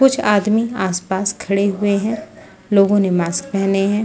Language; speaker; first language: Hindi; non-native, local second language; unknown